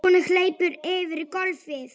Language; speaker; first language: Icelandic; non-native, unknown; Polish